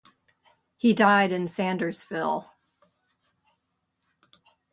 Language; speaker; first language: English; native; English